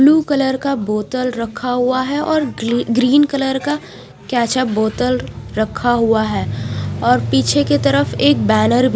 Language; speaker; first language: Hindi; non-native, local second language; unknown